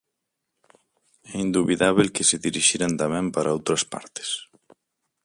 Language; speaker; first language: Galician; native; Galician